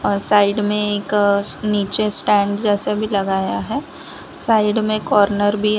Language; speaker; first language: Hindi; non-native, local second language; Gujarati